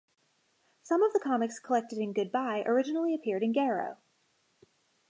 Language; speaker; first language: English; native; English